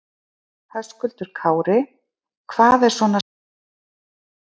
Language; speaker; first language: Icelandic; native; Icelandic